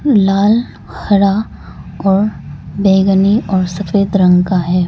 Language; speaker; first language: Hindi; non-native, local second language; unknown